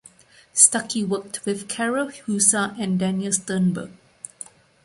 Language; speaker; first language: English; non-native, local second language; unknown